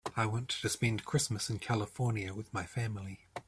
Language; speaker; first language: English; native; English